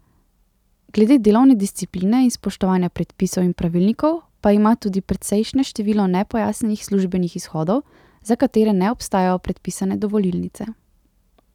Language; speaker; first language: Slovenian; native; Slovenian